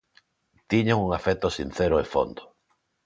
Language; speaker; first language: Galician; non-native, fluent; Spanish